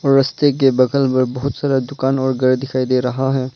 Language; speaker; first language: Hindi; non-native, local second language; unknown